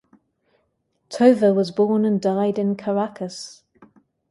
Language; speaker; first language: English; native; English